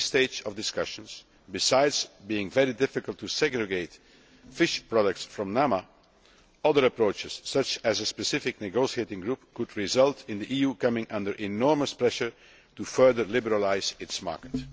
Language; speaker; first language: English; non-native, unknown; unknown